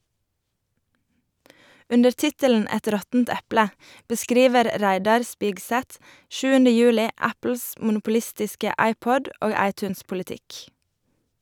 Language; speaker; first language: Norwegian; native; Norwegian